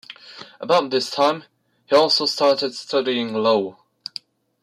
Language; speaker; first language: English; non-native, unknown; French